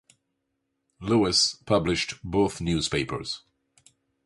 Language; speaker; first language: English; native; English